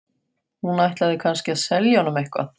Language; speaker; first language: Icelandic; non-native, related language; Faroese